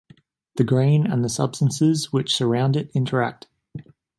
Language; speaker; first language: English; native; English